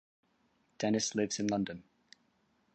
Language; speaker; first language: English; native; English